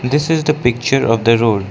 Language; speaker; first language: English; non-native, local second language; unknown